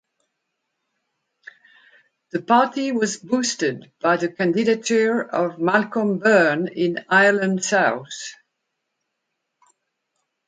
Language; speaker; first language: English; non-native, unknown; French